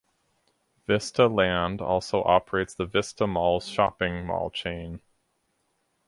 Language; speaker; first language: English; native; English